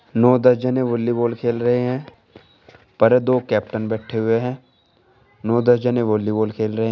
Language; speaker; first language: Hindi; native; Hindi